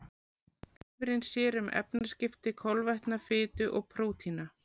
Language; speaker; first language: Icelandic; native; Icelandic